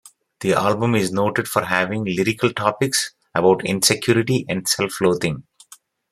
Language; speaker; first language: English; native; English